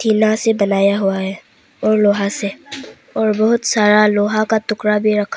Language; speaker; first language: Hindi; non-native, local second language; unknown